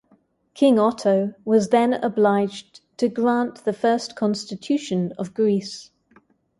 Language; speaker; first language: English; native; English